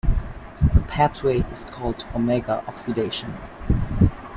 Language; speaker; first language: English; native; English